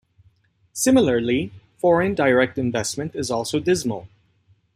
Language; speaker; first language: English; native; English